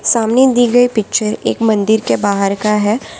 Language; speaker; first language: Hindi; non-native, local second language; Gujarati